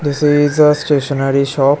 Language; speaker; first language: English; non-native, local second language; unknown